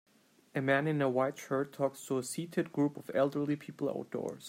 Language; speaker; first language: English; non-native, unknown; Turkish